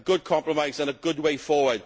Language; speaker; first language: English; native; English